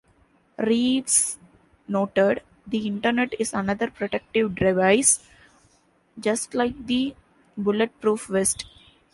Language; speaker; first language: English; non-native, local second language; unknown